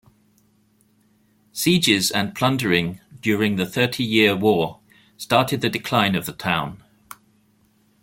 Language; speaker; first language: English; native; English